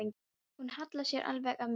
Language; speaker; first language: Icelandic; non-native, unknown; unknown